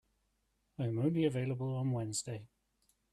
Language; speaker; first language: English; native; English